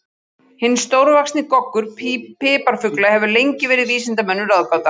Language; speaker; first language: Icelandic; native; Icelandic